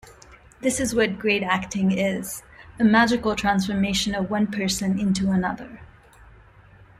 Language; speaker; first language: English; non-native, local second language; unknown